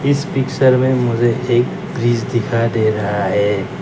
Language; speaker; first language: Hindi; non-native, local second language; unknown